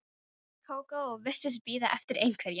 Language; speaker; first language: Icelandic; non-native, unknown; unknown